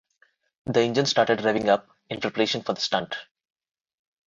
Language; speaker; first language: English; non-native, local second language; Telugu